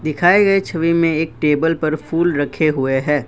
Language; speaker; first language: Hindi; non-native, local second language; Assamese